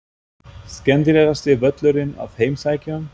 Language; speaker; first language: Icelandic; non-native, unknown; German